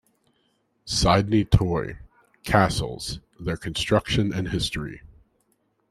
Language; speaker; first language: English; native; English